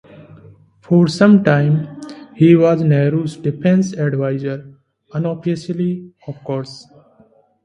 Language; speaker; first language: English; non-native, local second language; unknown